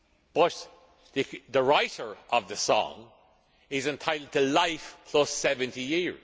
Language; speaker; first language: English; non-native, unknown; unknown